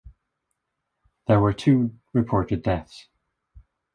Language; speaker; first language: English; non-native, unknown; Swedish